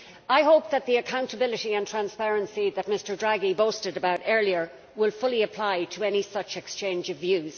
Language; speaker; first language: English; native; English